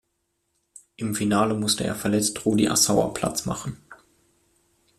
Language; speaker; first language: German; native; German